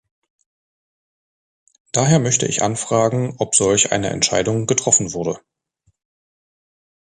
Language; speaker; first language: German; native; German